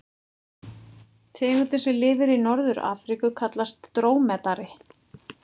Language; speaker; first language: Icelandic; native; Icelandic